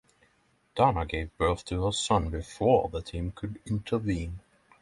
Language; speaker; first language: English; non-native, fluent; Norwegian